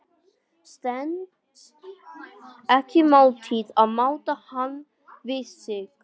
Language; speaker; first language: Icelandic; non-native, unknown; English